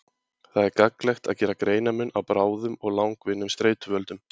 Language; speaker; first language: Icelandic; native; Icelandic